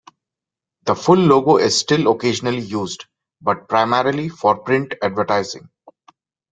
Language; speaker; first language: English; non-native, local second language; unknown